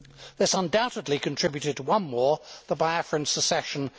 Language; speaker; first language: English; native; English